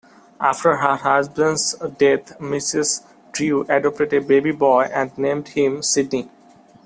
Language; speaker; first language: English; non-native, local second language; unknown